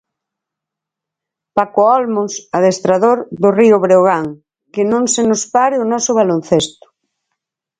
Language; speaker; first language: Galician; native; Galician